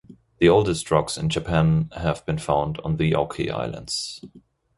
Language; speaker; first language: English; non-native, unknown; German